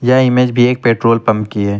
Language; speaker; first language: Hindi; native; Hindi